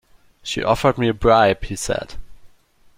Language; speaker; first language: English; non-native, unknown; German